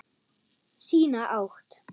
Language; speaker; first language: Icelandic; non-native, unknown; German